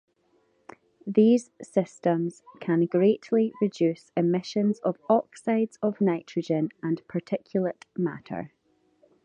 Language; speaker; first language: English; native; English